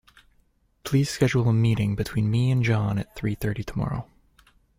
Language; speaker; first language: English; native; English